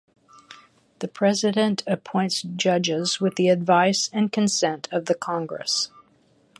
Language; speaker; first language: English; native; English